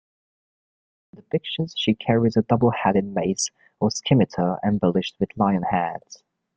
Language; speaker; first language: English; native; English